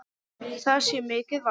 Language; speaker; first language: Icelandic; non-native, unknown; English